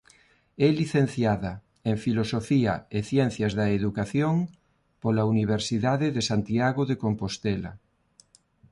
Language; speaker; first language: Galician; non-native, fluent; Spanish